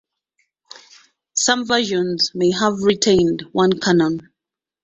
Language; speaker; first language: English; non-native, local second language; Ganda